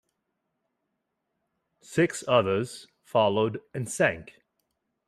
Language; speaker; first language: English; native; English